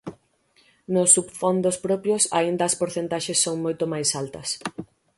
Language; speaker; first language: Galician; native; Galician